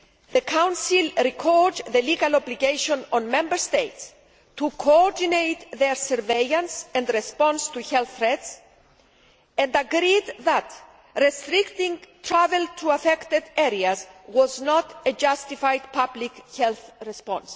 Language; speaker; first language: English; non-native, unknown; Greek